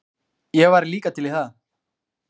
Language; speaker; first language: Icelandic; native; Icelandic